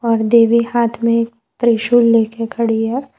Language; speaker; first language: Hindi; non-native, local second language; Gujarati